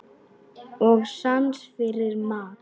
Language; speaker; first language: Icelandic; non-native, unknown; Polish